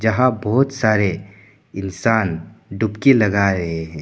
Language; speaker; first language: Hindi; non-native, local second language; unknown